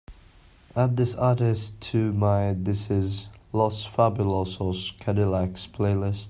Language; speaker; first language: English; non-native, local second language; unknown